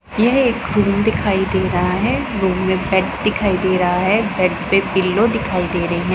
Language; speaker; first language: Hindi; non-native, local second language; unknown